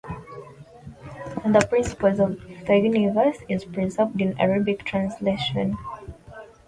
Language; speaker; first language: English; non-native, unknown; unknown